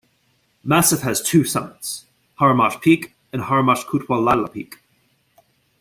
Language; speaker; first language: English; native; English